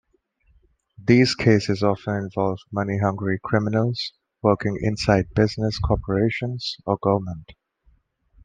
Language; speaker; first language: English; non-native, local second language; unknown